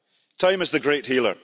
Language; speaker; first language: English; early bilingual, heritage; English